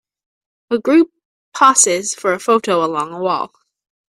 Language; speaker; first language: English; native; English